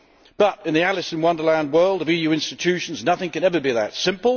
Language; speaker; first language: English; native; English